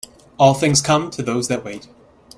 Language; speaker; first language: English; native; English